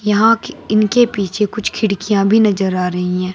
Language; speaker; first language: Hindi; native; Hindi